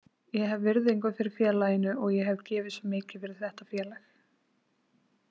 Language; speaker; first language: Icelandic; native; Icelandic